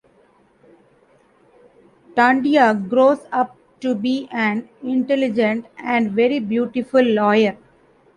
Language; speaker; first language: English; non-native, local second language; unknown